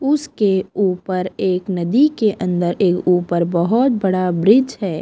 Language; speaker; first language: Hindi; non-native, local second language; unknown